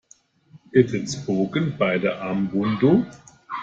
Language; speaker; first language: English; non-native, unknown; German